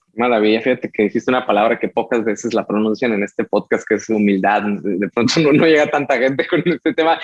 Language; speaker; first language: Spanish; native; Spanish